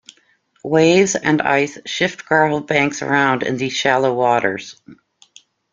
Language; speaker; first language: English; native; English